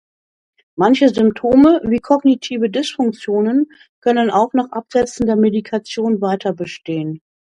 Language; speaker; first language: German; native; German